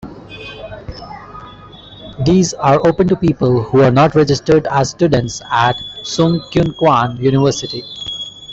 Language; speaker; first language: English; non-native, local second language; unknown